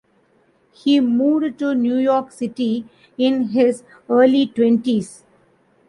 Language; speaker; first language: English; non-native, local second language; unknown